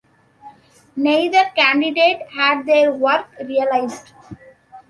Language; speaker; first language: English; non-native, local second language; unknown